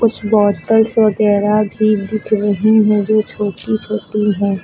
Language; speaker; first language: Hindi; native; Hindi